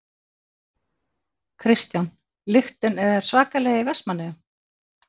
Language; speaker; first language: Icelandic; native; Icelandic